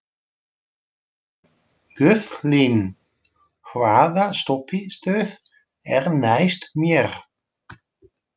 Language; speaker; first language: Icelandic; non-native, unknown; Dutch